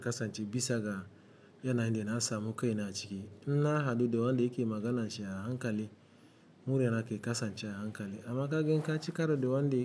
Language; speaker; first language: Hausa; non-native, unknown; Igbo